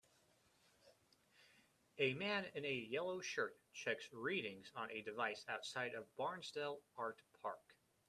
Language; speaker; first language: English; native; English